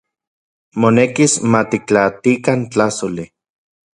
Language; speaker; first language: Central Puebla Nahuatl; non-native, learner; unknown